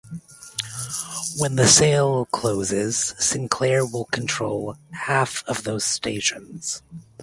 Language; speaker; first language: English; native; English